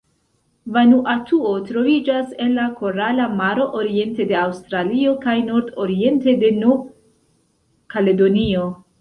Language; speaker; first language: Esperanto; non-native, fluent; Central Kurdish